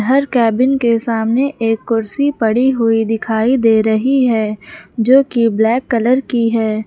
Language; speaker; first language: Hindi; native; Hindi